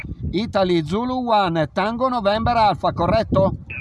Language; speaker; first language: English; non-native, learner; Italian